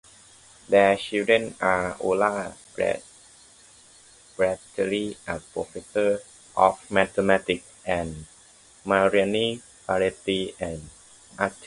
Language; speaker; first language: English; non-native, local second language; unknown